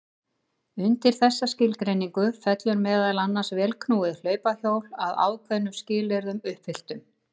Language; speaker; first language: Icelandic; native; Icelandic